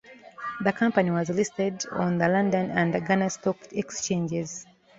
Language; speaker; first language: English; non-native, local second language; Ganda